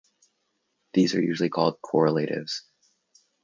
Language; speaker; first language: English; native; English